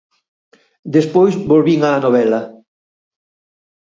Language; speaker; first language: Galician; native; Galician